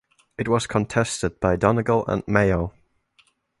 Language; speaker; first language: English; non-native, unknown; German